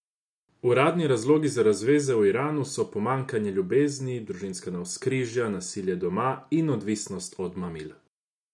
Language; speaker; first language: Slovenian; non-native, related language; Croatian